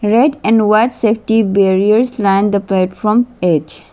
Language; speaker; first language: English; non-native, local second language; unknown